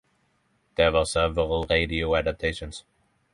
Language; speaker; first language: English; non-native, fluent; Norwegian